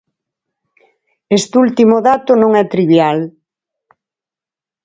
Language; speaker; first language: Galician; native; Galician